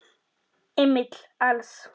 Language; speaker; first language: Icelandic; non-native, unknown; Polish